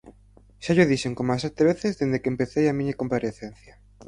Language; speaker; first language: Galician; native; Galician